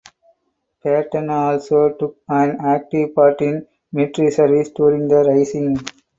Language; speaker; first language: English; non-native, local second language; Tamil